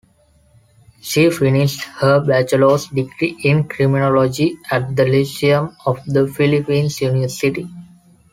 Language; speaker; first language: English; non-native, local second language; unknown